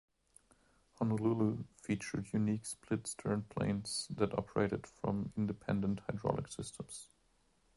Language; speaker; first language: English; non-native, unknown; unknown